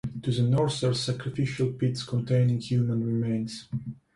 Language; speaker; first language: English; non-native, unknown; Georgian